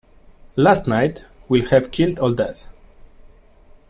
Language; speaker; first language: English; non-native, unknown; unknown